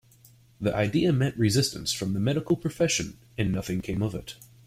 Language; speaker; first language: English; native; English